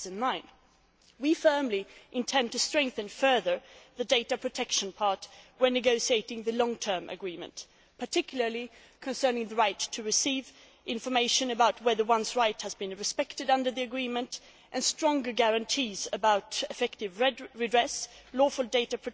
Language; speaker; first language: English; non-native, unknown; Swedish